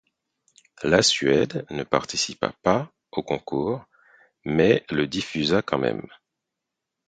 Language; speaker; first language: French; non-native, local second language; Haitian Creole